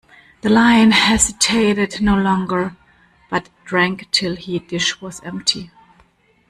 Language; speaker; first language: English; non-native, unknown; German